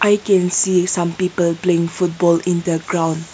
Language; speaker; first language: English; non-native, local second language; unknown